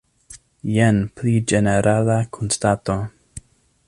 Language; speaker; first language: Esperanto; non-native, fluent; English